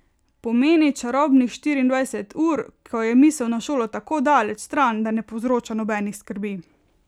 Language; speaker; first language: Slovenian; native; Slovenian